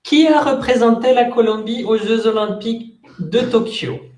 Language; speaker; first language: French; non-native, fluent; Spanish